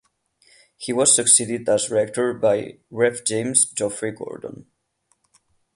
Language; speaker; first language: English; non-native, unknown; Catalan